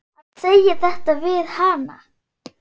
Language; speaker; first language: Icelandic; non-native, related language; Swedish